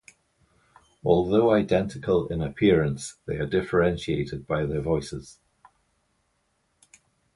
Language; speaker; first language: English; native; English